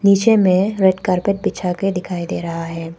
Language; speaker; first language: Hindi; non-native, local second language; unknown